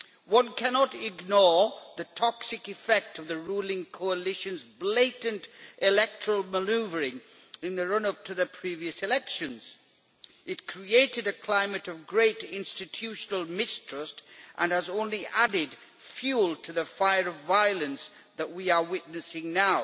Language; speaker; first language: English; native; English